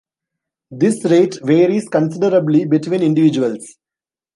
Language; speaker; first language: English; non-native, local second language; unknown